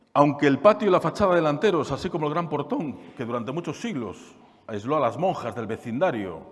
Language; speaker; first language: Spanish; non-native, local second language; Galician